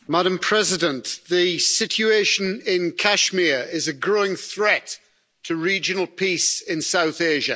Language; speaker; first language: English; native; English